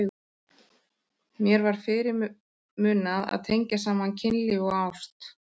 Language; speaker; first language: Icelandic; native; Icelandic